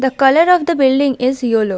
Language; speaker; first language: English; non-native, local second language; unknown